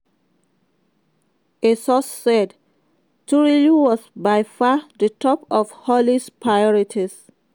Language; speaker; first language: English; non-native, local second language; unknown